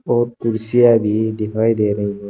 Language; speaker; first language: Hindi; native; Hindi